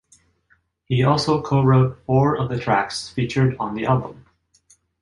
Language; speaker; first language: English; non-native, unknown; Japanese